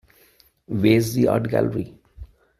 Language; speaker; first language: English; non-native, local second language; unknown